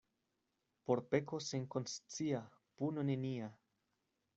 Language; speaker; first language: Esperanto; non-native, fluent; Spanish